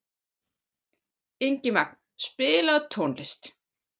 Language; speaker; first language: Icelandic; non-native, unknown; German